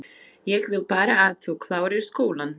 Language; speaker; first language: Icelandic; non-native, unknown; Slovak